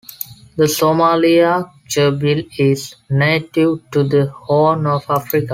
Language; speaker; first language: English; non-native, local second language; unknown